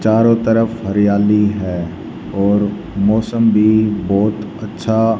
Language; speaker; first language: Hindi; native; Hindi